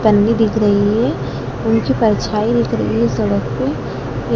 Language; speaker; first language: Hindi; native; Hindi